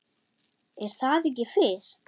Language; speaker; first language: Icelandic; non-native, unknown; German